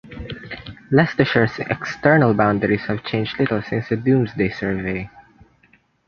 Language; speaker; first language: English; non-native, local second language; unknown